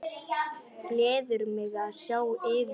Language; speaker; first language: Icelandic; non-native, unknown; Polish